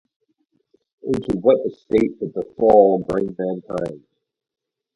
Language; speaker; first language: English; native; English